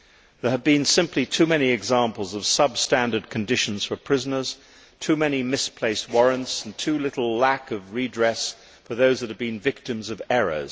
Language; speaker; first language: English; native; English